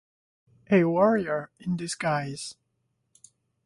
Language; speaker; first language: English; non-native, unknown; French